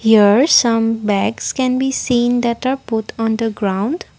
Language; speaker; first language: English; non-native, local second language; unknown